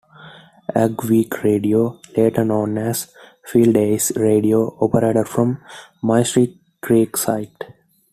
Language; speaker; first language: English; non-native, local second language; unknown